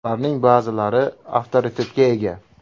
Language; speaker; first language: Uzbek; native; Uzbek